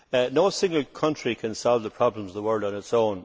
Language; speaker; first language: English; native; English